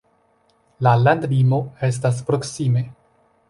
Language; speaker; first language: Esperanto; non-native, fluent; Chinese